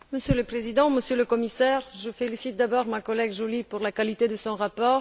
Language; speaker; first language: French; non-native, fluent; Bulgarian